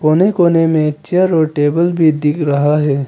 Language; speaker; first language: Hindi; non-native, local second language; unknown